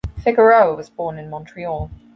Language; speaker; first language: English; native; English